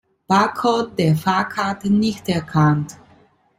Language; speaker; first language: German; non-native, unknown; Italian